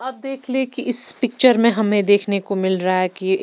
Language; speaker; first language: Hindi; non-native, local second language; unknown